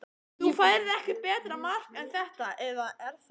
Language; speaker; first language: Icelandic; native; Icelandic